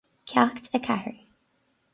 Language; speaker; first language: Irish; non-native, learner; English